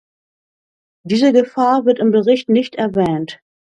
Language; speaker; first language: German; native; German